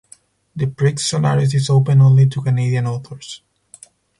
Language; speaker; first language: English; non-native, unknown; Spanish